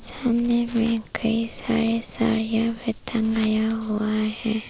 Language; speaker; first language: Hindi; early bilingual, other home language; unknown